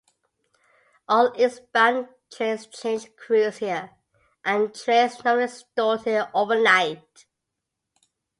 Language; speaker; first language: English; native; English